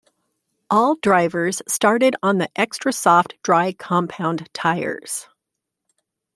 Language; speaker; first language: English; native; English